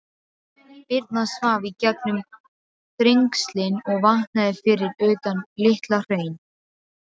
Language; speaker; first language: Icelandic; non-native, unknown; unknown